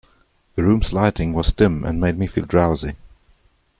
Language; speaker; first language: English; non-native, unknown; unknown